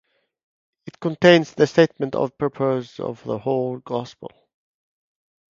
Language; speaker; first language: English; native; English